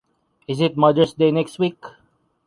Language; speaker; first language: English; non-native, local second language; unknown